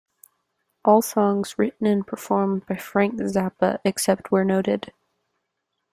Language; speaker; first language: English; native; English